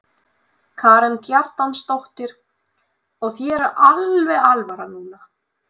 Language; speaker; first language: Icelandic; non-native, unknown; Russian